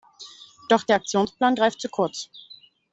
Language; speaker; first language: German; native; German